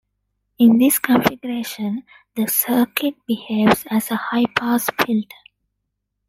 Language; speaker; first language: English; non-native, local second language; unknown